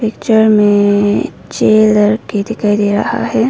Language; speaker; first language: Hindi; non-native, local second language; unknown